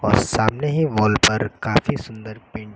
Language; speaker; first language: Hindi; native; Hindi